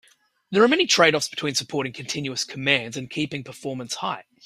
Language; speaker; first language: English; native; English